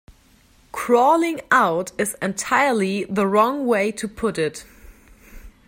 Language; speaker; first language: English; non-native, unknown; German